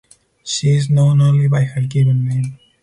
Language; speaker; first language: English; non-native, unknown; Spanish